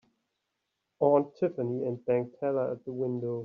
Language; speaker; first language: English; native; English